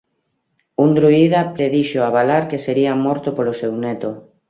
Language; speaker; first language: Galician; native; Galician